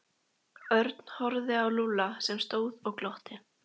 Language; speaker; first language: Icelandic; native; Icelandic